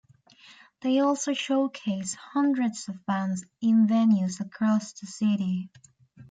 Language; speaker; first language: English; native; English